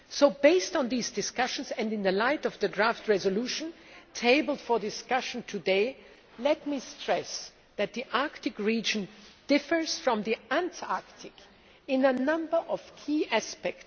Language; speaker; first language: English; non-native, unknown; German